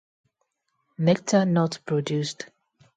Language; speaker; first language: English; non-native, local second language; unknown